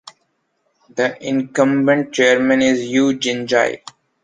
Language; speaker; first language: English; non-native, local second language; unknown